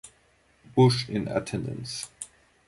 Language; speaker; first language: English; non-native, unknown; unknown